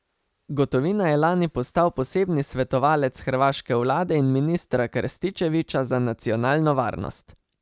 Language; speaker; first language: Slovenian; native; Slovenian